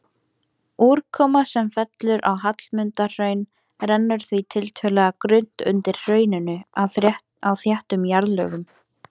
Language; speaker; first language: Icelandic; native; Icelandic